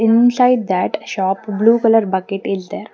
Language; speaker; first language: English; non-native, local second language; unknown